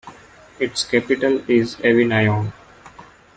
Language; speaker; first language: English; non-native, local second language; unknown